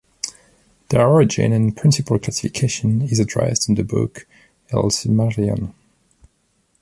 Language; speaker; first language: English; non-native, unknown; French